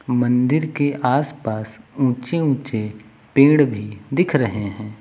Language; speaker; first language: Hindi; native; Hindi